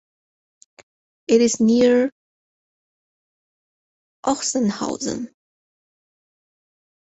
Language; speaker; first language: English; non-native, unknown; Chinese